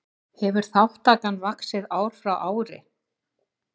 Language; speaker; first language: Icelandic; native; Icelandic